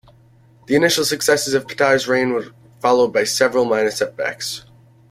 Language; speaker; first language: English; native; English